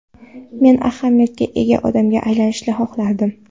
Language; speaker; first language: Uzbek; non-native, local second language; Kara-Kalpak